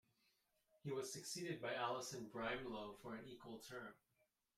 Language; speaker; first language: English; native; English